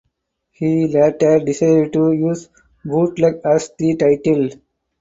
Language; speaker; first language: English; non-native, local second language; Tamil